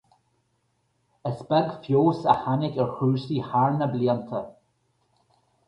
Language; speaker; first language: Irish; native; Irish